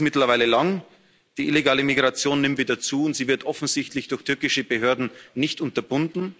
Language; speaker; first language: German; native; German